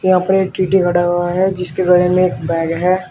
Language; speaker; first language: Hindi; native; Hindi